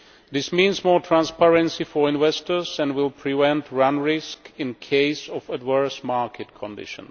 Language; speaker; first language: English; non-native, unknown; Czech